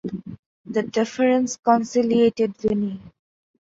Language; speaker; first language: English; non-native, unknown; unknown